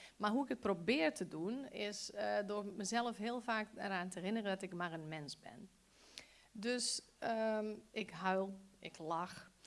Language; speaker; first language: Dutch; early bilingual, other home language; Bosnian